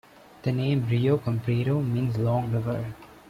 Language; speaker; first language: English; non-native, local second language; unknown